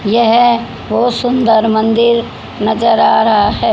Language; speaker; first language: Hindi; native; Hindi